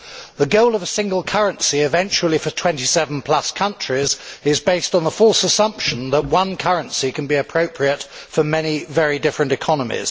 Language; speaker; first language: English; native; English